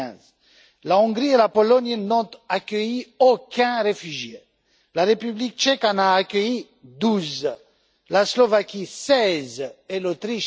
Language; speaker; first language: French; non-native, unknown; Romanian